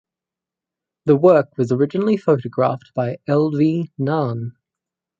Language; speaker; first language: English; native; English